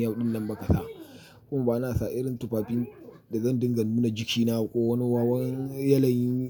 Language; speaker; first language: Hausa; native; Hausa